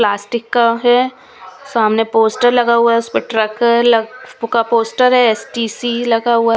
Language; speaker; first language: Hindi; non-native, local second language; Punjabi